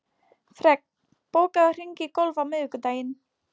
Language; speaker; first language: Icelandic; non-native, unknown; Polish